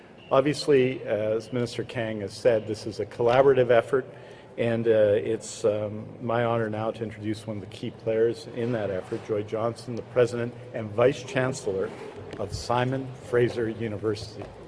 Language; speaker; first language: English; native; English